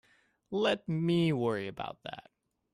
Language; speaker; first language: English; native; English